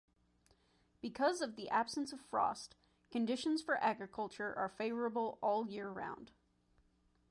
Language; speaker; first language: English; native; English